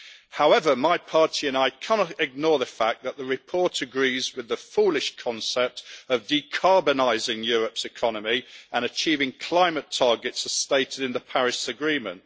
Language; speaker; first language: English; native; English